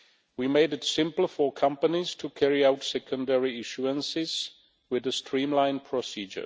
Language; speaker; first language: English; non-native, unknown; Czech